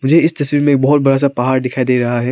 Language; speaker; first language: Hindi; non-native, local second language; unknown